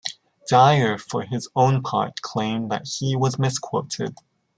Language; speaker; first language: English; native; English